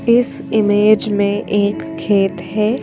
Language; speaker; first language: Hindi; native; Hindi